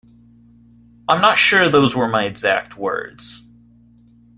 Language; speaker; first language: English; native; English